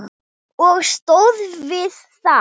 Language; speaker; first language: Icelandic; non-native, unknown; Thai